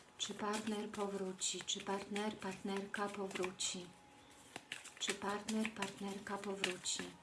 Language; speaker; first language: Polish; early bilingual, heritage; Polish